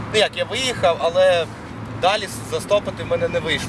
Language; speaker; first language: Ukrainian; native; Ukrainian